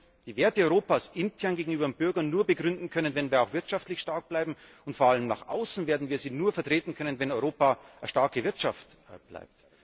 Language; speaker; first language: German; native; German